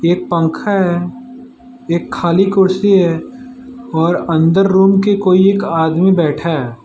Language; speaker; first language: Hindi; non-native, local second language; Gujarati